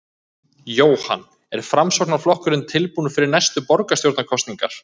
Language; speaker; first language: Icelandic; native; Icelandic